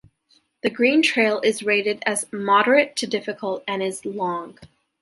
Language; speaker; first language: English; native; English